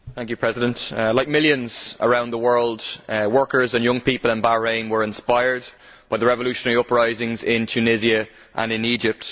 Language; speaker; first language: English; native; English